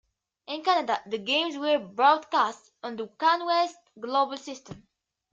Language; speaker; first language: English; native; English